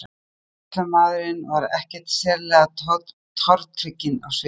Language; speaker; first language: Icelandic; native; Icelandic